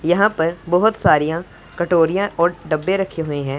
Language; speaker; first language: Hindi; non-native, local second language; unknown